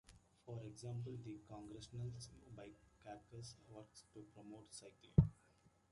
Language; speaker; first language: English; native; English